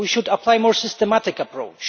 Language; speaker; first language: English; non-native, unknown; Polish